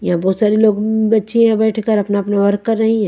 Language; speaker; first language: Hindi; native; Hindi